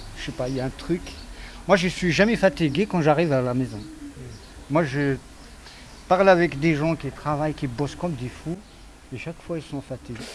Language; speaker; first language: French; non-native, fluent; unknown